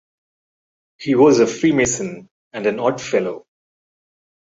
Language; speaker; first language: English; non-native, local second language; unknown